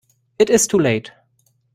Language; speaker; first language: English; non-native, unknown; German